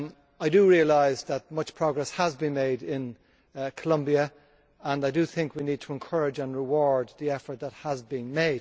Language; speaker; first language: English; native; English